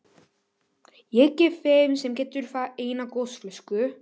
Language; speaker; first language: Icelandic; non-native, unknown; Polish